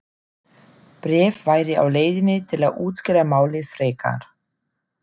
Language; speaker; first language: Icelandic; non-native, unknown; German